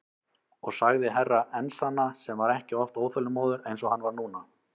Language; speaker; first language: Icelandic; native; Icelandic